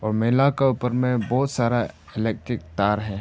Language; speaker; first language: Hindi; non-native, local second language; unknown